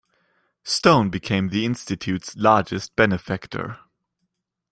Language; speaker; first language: English; non-native, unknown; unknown